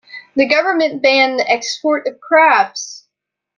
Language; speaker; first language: English; native; English